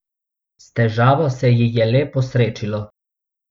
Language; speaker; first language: Slovenian; non-native, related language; Bosnian